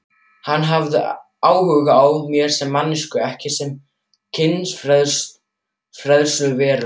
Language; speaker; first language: Icelandic; non-native, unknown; German